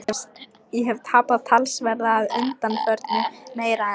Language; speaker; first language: Icelandic; non-native, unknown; Lithuanian